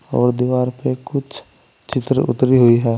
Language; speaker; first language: Hindi; native; Hindi